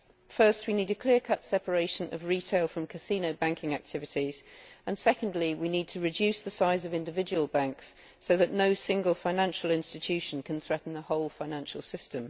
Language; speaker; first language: English; native; English